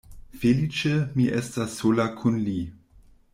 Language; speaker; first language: Esperanto; non-native, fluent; German